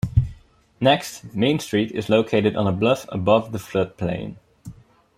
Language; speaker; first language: English; non-native, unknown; Dutch